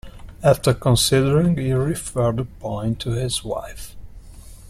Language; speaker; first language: English; non-native, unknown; Italian